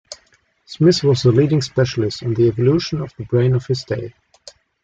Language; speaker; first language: English; non-native, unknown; German